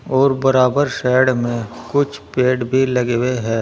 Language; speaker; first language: Hindi; native; Hindi